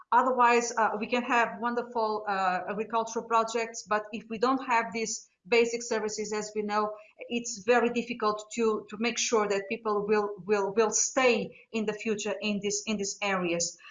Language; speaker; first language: English; non-native, fluent; Portuguese